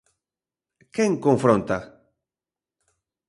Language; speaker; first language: Galician; native; Galician